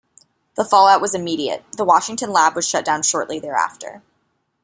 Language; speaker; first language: English; native; English